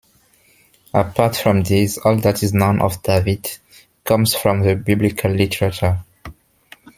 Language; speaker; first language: English; non-native, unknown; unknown